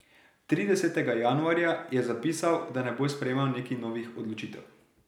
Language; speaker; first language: Slovenian; native; Slovenian